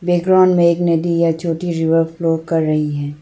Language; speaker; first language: Hindi; non-native, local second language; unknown